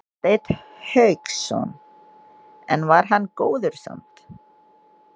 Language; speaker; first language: Icelandic; non-native, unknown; Indonesian